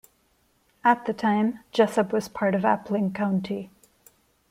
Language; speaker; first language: English; non-native, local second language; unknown